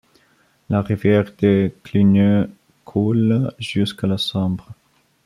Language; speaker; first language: French; non-native, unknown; Bulgarian